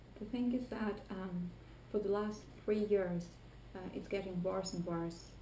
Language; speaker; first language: English; non-native, fluent; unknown